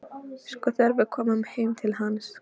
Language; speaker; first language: Icelandic; non-native, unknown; Polish